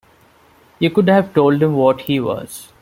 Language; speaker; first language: English; non-native, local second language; Malayalam